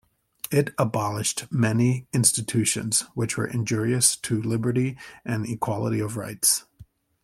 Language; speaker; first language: English; native; English